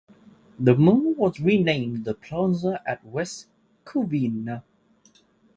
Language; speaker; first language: English; native; English